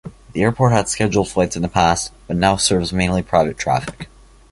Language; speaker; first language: English; native; English